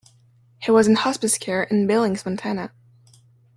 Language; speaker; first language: English; non-native, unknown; French